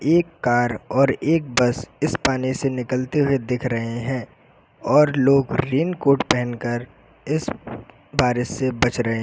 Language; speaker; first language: Hindi; native; Hindi